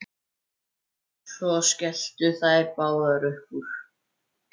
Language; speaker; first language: Icelandic; native; Icelandic